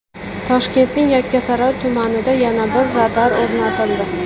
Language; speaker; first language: Uzbek; native; Uzbek